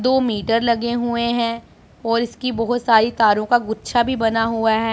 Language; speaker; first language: Hindi; non-native, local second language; Punjabi